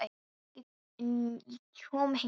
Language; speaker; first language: Icelandic; non-native, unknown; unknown